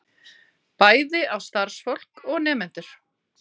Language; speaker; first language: Icelandic; native; Icelandic